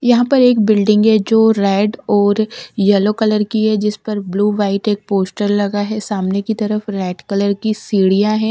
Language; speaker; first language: Hindi; non-native, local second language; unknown